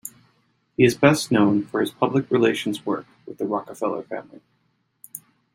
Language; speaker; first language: English; native; English